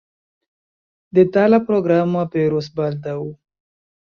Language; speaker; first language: Esperanto; non-native, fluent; Chinese